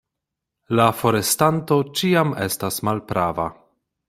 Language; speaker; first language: Esperanto; non-native, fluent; Polish